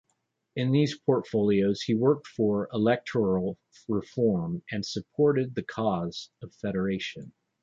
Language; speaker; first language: English; native; English